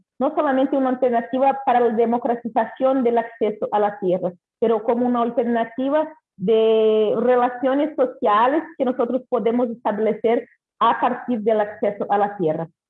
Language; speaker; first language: Spanish; non-native, related language; Portuguese